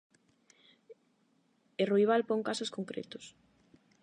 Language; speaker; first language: Galician; non-native, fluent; Spanish